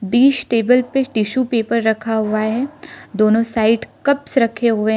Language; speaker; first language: Hindi; non-native, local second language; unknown